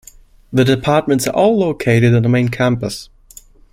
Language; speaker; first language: English; non-native, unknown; German